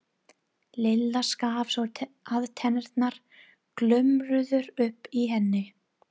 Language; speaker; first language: Icelandic; non-native, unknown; English